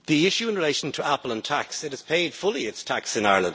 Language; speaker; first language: English; native; English